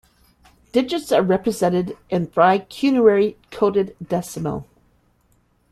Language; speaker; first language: English; native; English